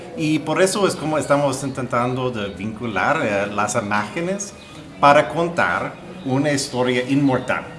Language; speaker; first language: Spanish; non-native, fluent; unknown